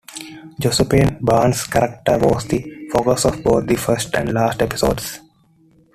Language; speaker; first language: English; non-native, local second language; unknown